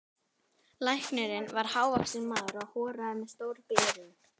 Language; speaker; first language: Icelandic; native; Icelandic